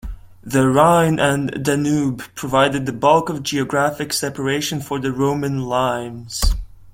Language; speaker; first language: English; non-native, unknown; Latvian